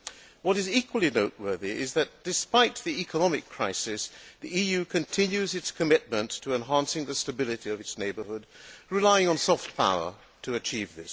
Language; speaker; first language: English; non-native, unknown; Hungarian